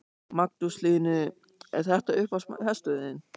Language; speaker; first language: Icelandic; non-native, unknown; German